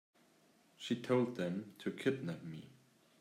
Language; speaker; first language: English; native; English